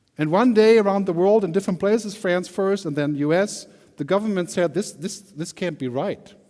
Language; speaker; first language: English; non-native, fluent; German